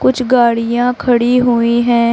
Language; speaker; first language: Hindi; native; Hindi